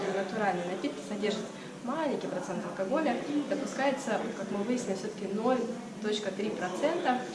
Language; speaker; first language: Russian; native; Russian